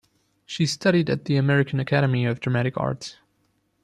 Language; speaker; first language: English; non-native, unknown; German